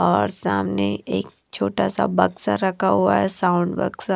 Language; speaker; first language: Hindi; non-native, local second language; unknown